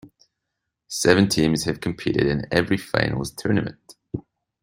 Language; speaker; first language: English; native; English